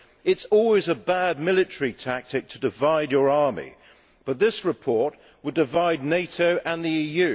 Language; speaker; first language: English; native; English